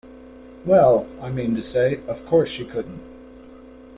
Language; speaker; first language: English; native; English